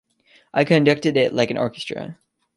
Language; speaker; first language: English; native; English